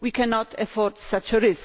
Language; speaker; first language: English; non-native, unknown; Polish